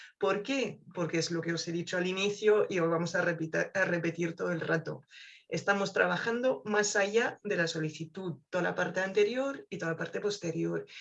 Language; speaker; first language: Spanish; non-native, fluent; French